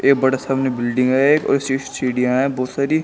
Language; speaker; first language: Hindi; native; Hindi